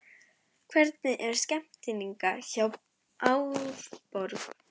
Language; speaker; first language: Icelandic; non-native, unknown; German